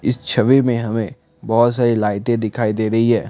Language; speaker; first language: Hindi; non-native, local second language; Assamese